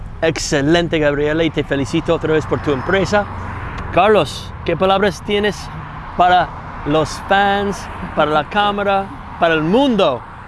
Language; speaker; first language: Spanish; non-native, fluent; English